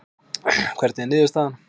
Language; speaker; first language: Icelandic; native; Icelandic